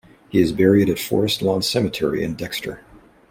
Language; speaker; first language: English; native; English